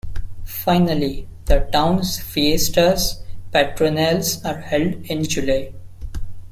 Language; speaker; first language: English; non-native, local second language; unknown